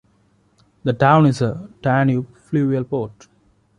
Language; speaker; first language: English; non-native, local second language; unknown